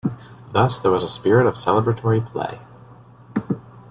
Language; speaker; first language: English; native; English